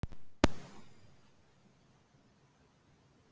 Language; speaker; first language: Icelandic; native; Icelandic